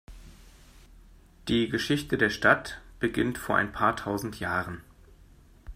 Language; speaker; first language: German; native; German